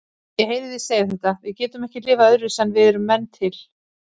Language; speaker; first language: Icelandic; native; Icelandic